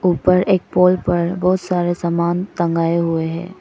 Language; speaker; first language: Hindi; non-native, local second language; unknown